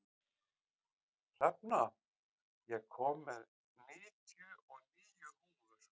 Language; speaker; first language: Icelandic; native; Icelandic